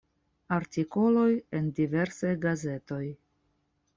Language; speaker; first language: Esperanto; non-native, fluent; Russian